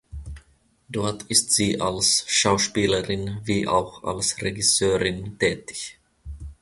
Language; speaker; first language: German; non-native, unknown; Finnish